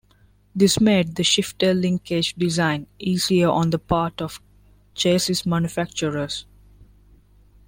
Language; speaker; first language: English; non-native, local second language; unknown